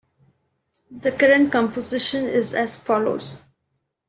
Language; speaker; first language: English; non-native, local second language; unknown